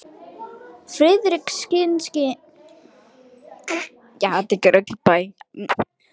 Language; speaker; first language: Icelandic; non-native, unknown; Lithuanian